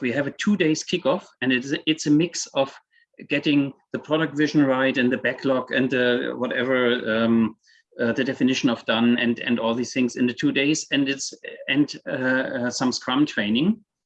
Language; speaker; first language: English; non-native, fluent; German